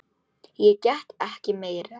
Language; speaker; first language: Icelandic; non-native, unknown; Polish